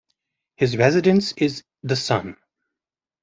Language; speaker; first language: English; native; English